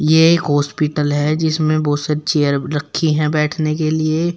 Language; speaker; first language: Hindi; native; Hindi